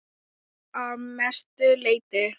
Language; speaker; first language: Icelandic; non-native, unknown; Thai